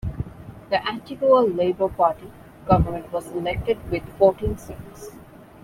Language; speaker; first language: English; non-native, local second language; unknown